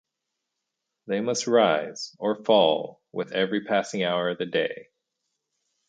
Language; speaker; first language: English; native; English